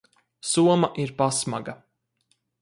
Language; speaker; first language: Latvian; native; Latvian